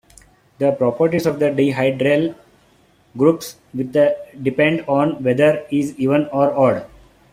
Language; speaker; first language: English; non-native, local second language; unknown